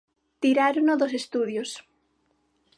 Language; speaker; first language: Galician; non-native, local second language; Spanish